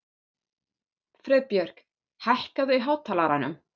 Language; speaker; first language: Icelandic; non-native, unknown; German